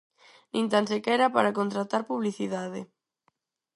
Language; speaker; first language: Galician; non-native, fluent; Spanish